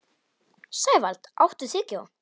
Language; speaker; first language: Icelandic; non-native, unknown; Polish